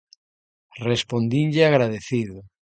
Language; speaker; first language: Galician; native; Galician